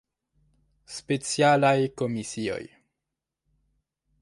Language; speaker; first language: Esperanto; non-native, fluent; French